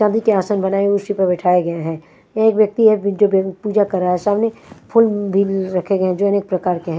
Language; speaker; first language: Hindi; non-native, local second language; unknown